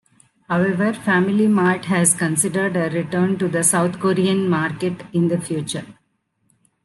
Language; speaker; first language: English; non-native, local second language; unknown